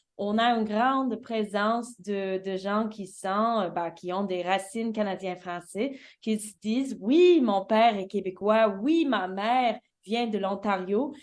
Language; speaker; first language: French; early bilingual, heritage; English